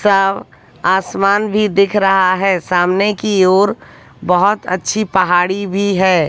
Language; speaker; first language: Hindi; native; Hindi